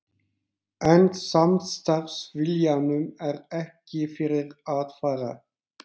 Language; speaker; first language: Icelandic; non-native, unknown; Turkish